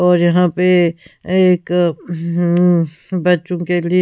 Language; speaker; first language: Hindi; non-native, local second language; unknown